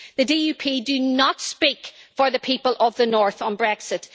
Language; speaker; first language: English; native; English